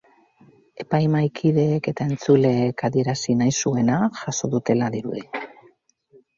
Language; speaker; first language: Basque; native; Basque